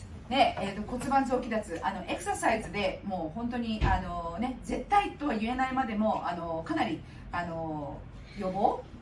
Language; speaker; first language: Japanese; native; Japanese